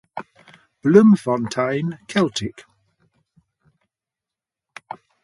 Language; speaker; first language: English; native; English